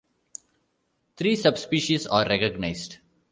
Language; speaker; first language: English; non-native, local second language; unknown